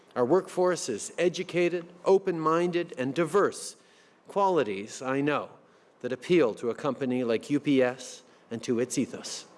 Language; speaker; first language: English; native; English